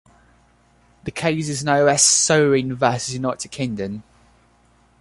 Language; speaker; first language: English; non-native, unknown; Portuguese